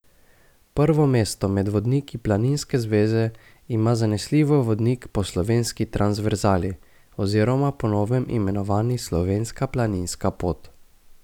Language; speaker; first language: Slovenian; native; Slovenian